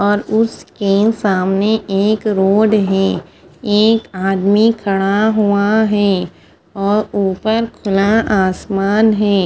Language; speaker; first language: Hindi; non-native, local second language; Punjabi